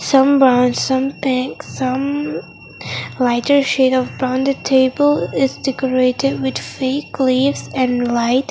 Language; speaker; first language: English; non-native, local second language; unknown